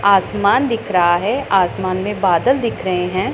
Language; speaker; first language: Hindi; non-native, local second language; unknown